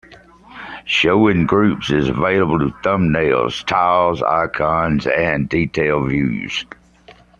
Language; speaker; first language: English; native; English